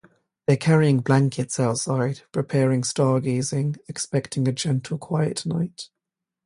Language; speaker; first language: English; native; English